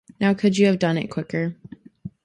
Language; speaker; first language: English; native; English